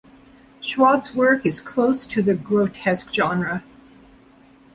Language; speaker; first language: English; native; English